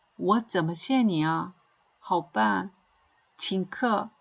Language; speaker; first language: Chinese; non-native, fluent; Korean